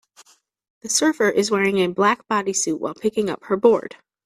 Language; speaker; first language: English; native; English